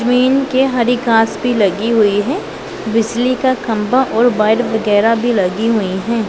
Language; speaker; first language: Hindi; non-native, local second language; Punjabi